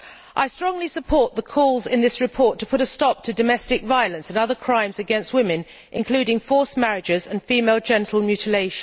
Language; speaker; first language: English; native; English